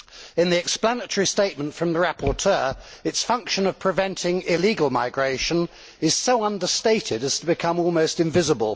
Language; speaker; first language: English; native; English